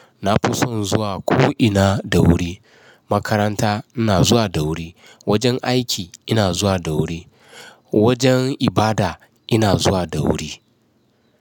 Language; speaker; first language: Hausa; non-native, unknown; Yoruba